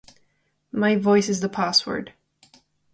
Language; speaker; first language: English; non-native, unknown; Czech